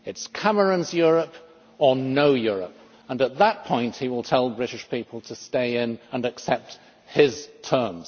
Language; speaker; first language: English; native; English